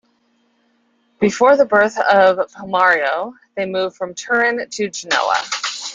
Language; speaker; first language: English; native; English